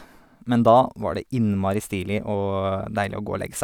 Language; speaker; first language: Norwegian; native; Norwegian